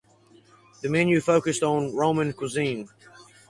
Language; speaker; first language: English; native; English